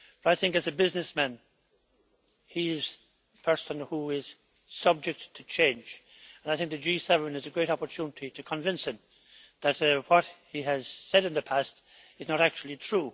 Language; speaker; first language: English; native; English